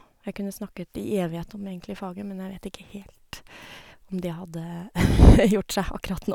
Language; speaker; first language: Norwegian; native; Norwegian